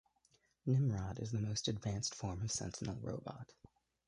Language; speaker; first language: English; native; English